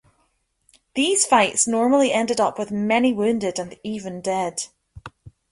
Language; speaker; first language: English; native; English